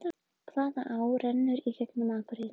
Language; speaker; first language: Icelandic; native; Icelandic